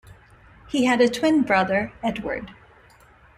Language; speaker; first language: English; non-native, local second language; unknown